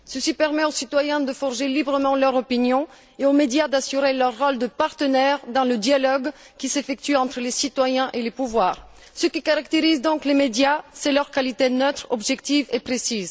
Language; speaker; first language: French; non-native, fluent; Bulgarian